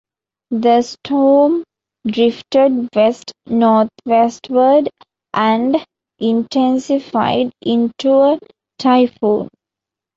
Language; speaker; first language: English; non-native, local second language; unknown